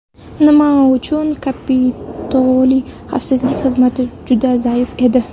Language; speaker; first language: Uzbek; non-native, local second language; Kara-Kalpak